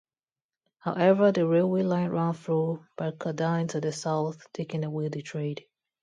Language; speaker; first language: English; non-native, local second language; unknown